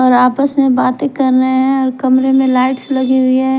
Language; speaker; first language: Hindi; non-native, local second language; Punjabi